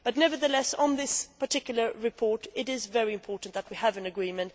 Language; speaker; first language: English; non-native, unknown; Swedish